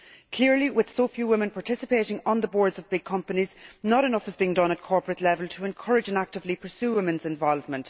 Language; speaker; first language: English; native; English